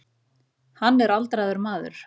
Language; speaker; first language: Icelandic; native; Icelandic